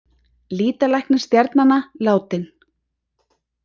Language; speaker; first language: Icelandic; native; Icelandic